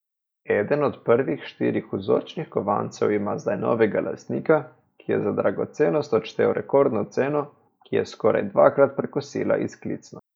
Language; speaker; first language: Slovenian; native; Slovenian